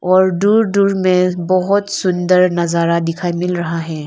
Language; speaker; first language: Hindi; non-native, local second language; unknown